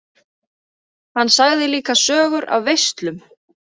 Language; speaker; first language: Icelandic; native; Icelandic